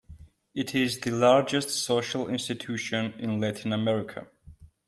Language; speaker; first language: English; non-native, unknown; Georgian